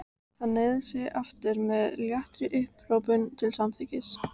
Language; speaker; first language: Icelandic; native; Icelandic